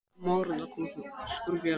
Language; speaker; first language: Icelandic; native; Icelandic